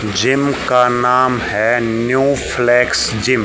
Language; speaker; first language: Hindi; native; Hindi